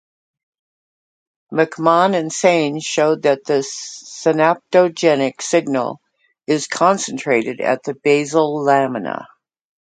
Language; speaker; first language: English; native; English